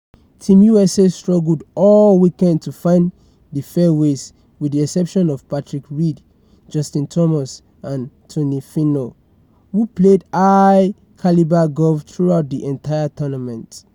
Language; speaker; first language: English; non-native, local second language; Yoruba